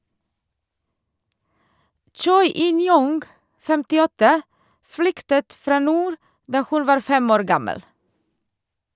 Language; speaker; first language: Norwegian; non-native, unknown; Serbian